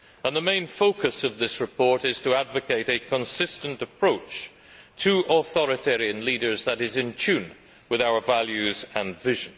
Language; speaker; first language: English; native; English